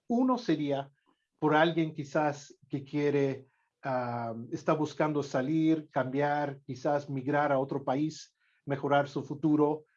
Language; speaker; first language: Spanish; non-native, fluent; English